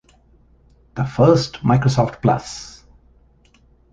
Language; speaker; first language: English; native; English